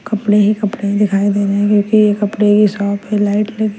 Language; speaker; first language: Hindi; non-native, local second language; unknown